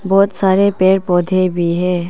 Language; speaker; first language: Hindi; non-native, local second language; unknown